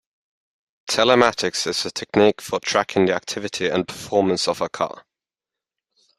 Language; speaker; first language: English; native; English